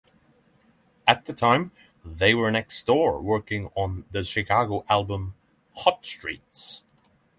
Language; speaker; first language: English; non-native, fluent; Norwegian